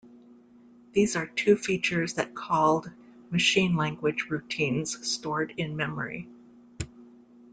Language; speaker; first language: English; native; English